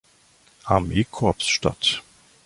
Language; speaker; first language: German; native; German